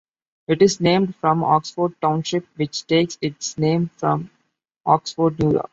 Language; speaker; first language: English; non-native, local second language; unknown